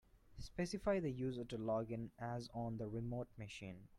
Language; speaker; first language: English; non-native, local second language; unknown